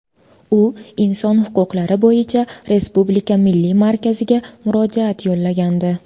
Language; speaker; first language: Uzbek; native; Uzbek